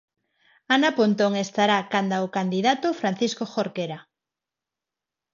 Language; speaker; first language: Galician; non-native, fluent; Spanish